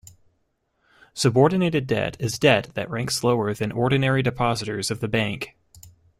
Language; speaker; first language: English; native; English